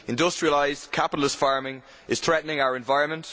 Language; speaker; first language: English; native; English